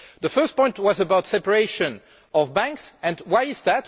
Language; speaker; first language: English; non-native, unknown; French